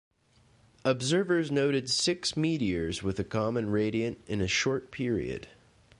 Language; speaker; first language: English; native; English